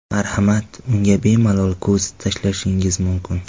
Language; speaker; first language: Uzbek; non-native, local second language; Tajik